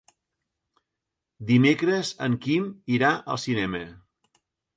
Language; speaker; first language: Catalan; native; Catalan